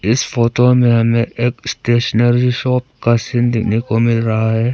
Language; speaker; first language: Hindi; non-native, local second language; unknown